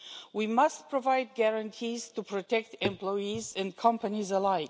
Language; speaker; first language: English; non-native, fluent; Romanian